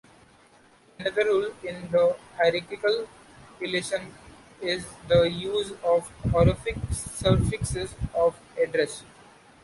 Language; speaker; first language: English; non-native, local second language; Marathi